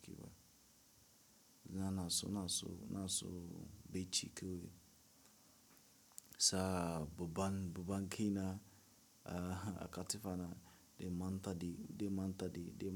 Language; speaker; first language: Hausa; non-native, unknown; Tiv